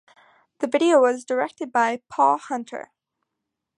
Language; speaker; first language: English; native; English